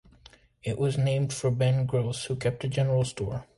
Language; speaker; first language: English; native; English